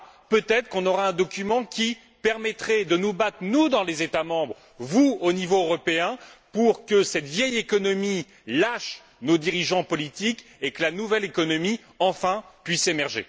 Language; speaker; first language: French; native; French